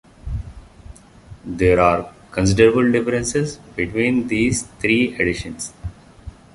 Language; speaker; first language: English; non-native, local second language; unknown